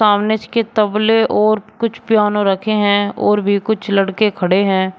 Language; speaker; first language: Hindi; native; Hindi